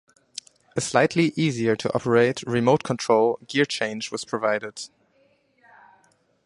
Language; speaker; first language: English; non-native, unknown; German